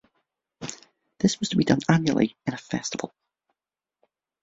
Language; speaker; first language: English; native; English